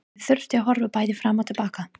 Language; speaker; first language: Icelandic; non-native, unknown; English